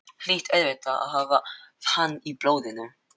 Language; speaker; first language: Icelandic; non-native, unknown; Filipino